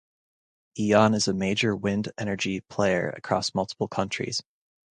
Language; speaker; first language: English; native; English